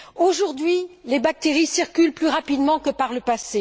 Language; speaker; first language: French; native; French